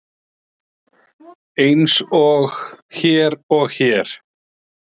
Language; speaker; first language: Icelandic; native; Icelandic